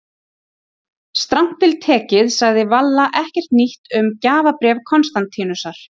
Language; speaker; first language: Icelandic; native; Icelandic